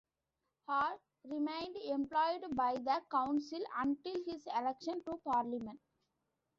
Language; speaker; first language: English; non-native, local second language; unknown